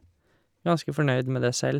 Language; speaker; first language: Norwegian; native; Norwegian